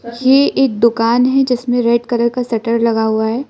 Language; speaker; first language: Hindi; non-native, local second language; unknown